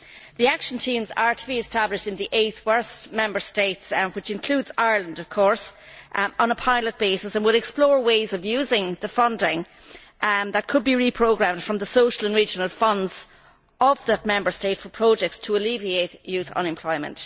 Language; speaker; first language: English; native; English